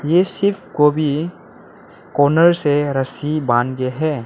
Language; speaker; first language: Hindi; non-native, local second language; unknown